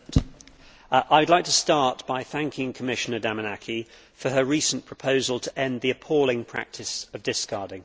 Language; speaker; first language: English; native; English